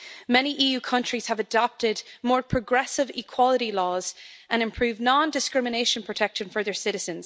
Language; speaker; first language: English; native; English